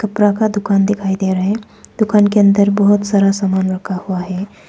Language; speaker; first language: Hindi; non-native, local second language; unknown